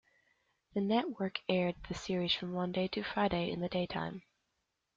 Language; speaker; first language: English; native; English